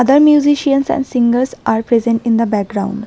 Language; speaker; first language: English; non-native, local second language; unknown